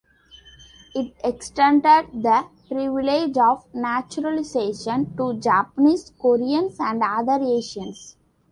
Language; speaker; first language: English; non-native, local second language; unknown